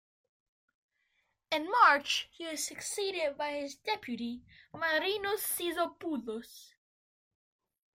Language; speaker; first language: English; native; English